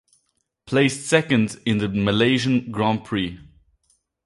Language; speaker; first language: English; non-native, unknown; German